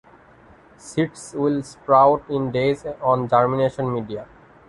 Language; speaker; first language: English; non-native, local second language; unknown